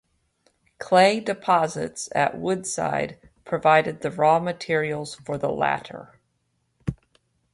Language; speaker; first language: English; native; English